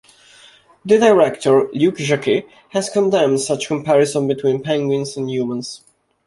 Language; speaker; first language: English; non-native, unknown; Italian